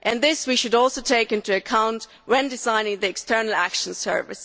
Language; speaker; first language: English; non-native, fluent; German